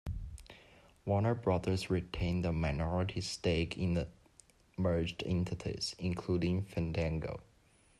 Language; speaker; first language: English; non-native, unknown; Chinese